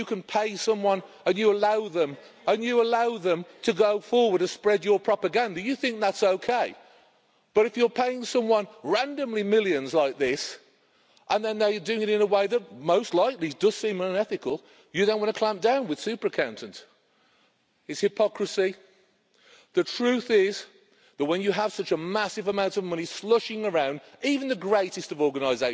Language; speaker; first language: English; native; English